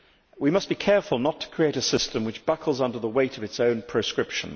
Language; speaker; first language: English; native; English